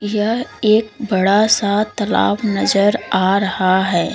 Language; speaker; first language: Hindi; native; Hindi